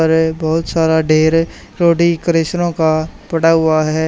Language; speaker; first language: Hindi; native; Hindi